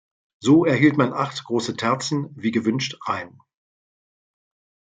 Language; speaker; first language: German; native; German